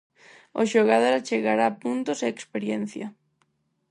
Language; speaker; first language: Galician; non-native, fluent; Spanish